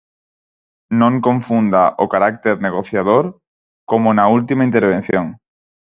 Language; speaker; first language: Galician; non-native, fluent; Spanish